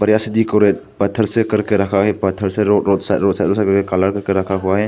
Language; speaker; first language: Hindi; non-native, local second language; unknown